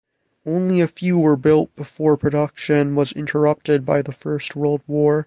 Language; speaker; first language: English; native; English